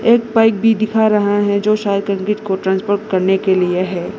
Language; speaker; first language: Hindi; non-native, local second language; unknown